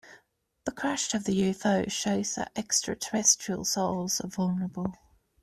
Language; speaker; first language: English; native; English